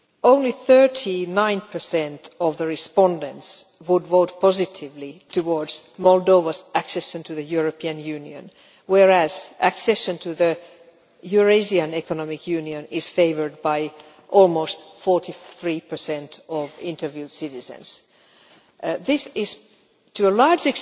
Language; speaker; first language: English; non-native, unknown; Finnish